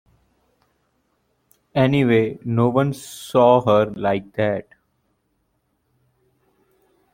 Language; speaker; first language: English; non-native, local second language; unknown